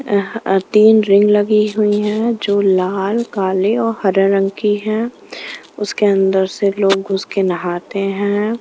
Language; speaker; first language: Hindi; non-native, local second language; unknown